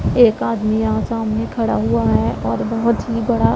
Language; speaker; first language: Hindi; non-native, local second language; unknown